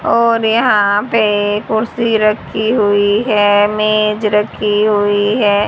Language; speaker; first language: Hindi; native; Hindi